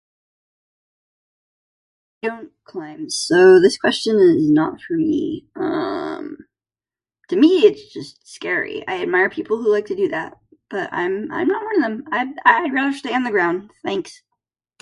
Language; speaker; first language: English; native; English